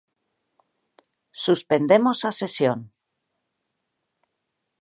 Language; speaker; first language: Galician; native; Galician